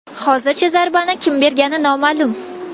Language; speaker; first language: Uzbek; non-native, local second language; Kazakh